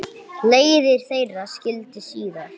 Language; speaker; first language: Icelandic; non-native, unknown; English